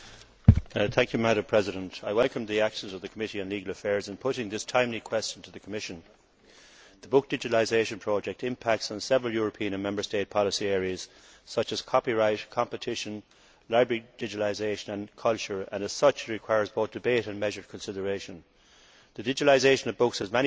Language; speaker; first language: English; native; English